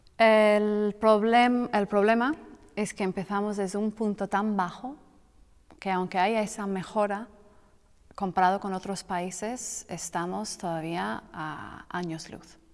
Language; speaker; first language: Spanish; non-native, fluent; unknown